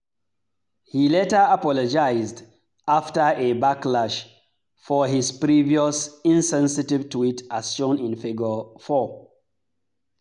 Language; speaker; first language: English; non-native, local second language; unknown